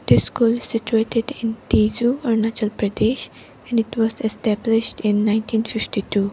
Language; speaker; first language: English; non-native, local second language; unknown